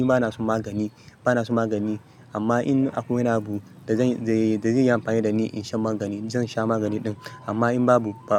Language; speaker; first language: Hausa; non-native, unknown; Yoruba